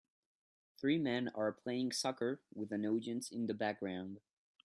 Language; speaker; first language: English; non-native, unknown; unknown